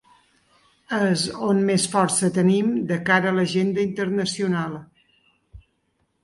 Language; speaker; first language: Catalan; native; Catalan